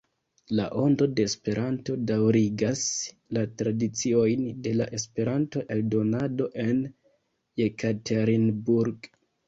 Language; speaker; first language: Esperanto; non-native, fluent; Kinyarwanda